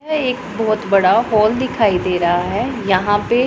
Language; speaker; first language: Hindi; non-native, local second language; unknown